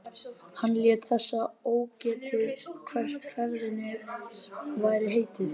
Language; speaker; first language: Icelandic; native; Icelandic